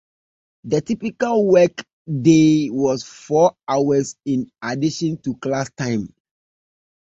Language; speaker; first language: English; native; English